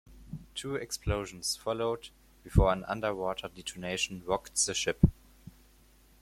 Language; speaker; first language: English; non-native, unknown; German